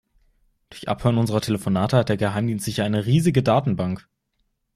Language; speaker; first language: German; native; German